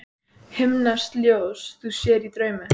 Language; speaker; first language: Icelandic; native; Icelandic